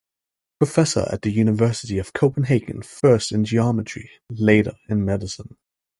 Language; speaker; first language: English; native; English